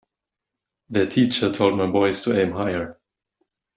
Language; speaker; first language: English; non-native, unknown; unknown